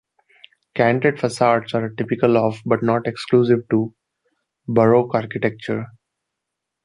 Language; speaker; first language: English; non-native, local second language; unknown